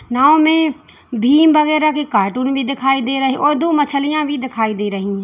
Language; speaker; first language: Hindi; native; Hindi